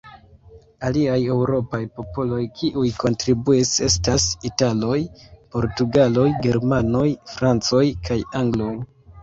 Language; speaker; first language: Esperanto; non-native, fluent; Kinyarwanda